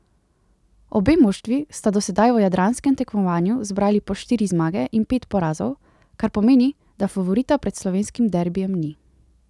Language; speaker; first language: Slovenian; native; Slovenian